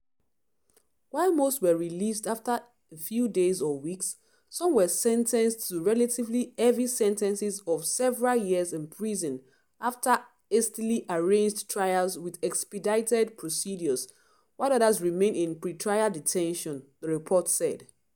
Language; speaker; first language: English; non-native, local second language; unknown